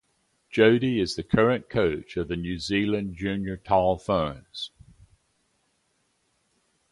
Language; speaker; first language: English; native; English